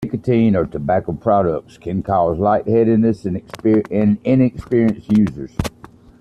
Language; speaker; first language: English; native; English